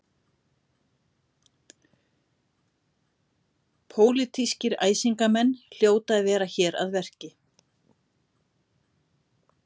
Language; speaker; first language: Icelandic; native; Icelandic